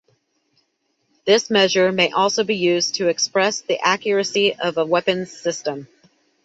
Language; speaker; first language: English; native; English